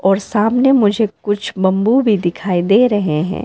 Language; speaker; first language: Hindi; non-native, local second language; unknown